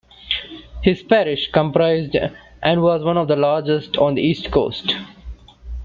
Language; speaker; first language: English; non-native, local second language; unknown